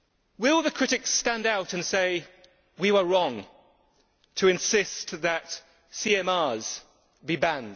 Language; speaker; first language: English; native; English